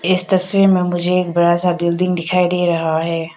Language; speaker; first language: Hindi; non-native, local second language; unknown